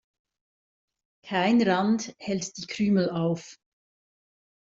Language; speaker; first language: German; native; German